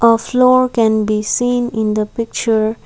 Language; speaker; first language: English; non-native, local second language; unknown